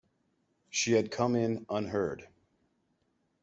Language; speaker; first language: English; native; English